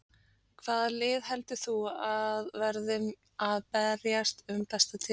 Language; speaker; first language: Icelandic; native; Icelandic